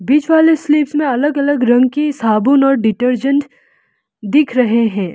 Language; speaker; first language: Hindi; non-native, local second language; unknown